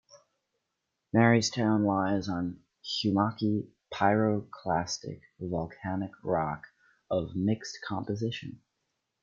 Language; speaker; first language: English; native; English